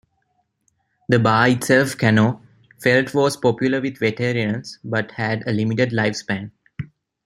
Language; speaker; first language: English; non-native, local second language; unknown